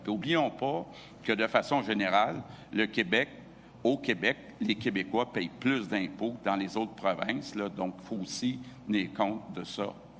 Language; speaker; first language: French; native; French